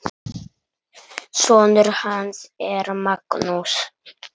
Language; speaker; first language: Icelandic; native; Icelandic